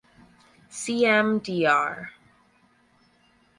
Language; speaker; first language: English; native; English